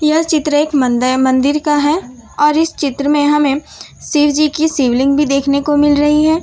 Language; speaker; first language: Hindi; non-native, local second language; Gujarati